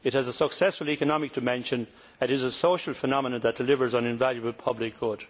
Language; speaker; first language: English; native; English